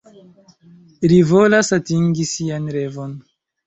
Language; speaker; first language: Esperanto; non-native, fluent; Chinese